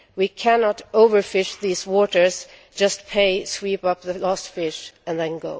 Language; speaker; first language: English; non-native, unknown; Swedish